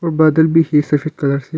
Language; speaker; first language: Hindi; non-native, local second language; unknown